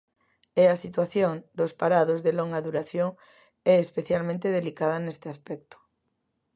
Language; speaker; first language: Galician; native; Galician